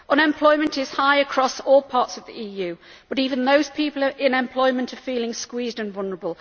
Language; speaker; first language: English; native; English